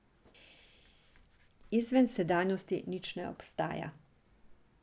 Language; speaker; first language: Slovenian; non-native, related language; Serbian